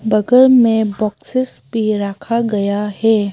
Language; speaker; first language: Hindi; non-native, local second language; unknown